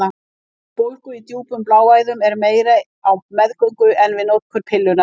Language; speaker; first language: Icelandic; native; Icelandic